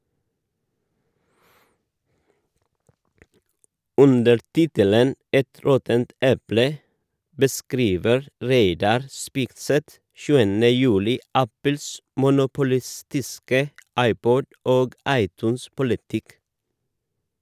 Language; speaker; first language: Norwegian; non-native, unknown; Oromo